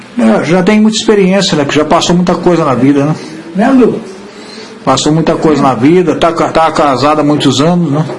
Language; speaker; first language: Portuguese; native; Portuguese